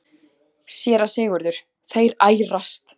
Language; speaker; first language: Icelandic; native; Icelandic